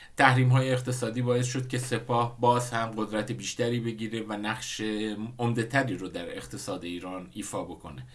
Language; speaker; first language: Persian; non-native, local second language; Kurdish